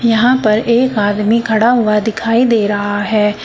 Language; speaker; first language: Hindi; native; Hindi